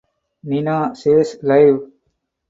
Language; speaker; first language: English; non-native, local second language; Tamil